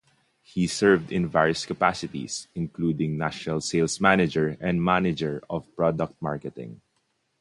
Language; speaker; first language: English; non-native, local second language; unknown